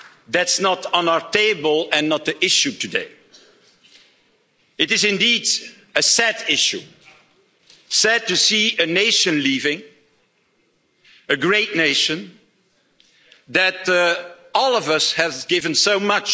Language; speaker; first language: English; non-native, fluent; Dutch